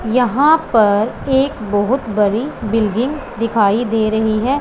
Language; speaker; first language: Hindi; non-native, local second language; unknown